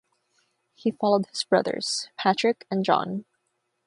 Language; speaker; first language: English; non-native, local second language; Filipino